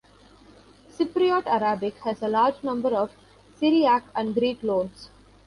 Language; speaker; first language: English; non-native, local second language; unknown